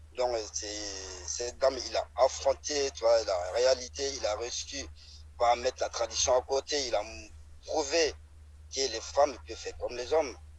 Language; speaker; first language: French; non-native, local second language; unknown